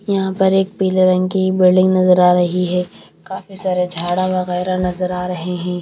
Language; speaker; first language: Hindi; non-native, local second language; Punjabi